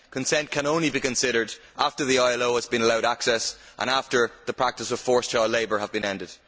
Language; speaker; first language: English; native; English